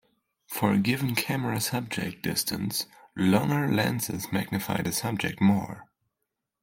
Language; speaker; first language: English; non-native, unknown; German